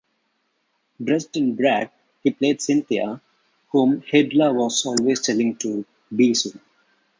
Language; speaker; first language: English; non-native, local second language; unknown